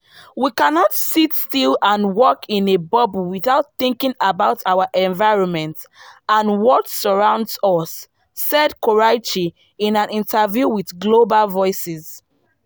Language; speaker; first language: English; non-native, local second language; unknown